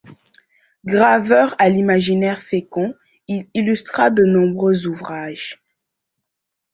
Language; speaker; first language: French; non-native, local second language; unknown